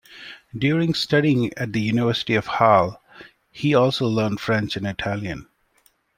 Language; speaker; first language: English; non-native, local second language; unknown